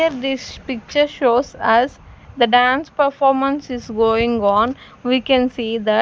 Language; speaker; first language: English; non-native, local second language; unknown